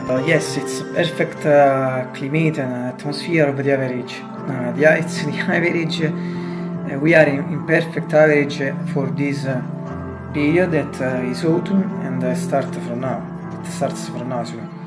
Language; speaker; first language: English; non-native, learner; Italian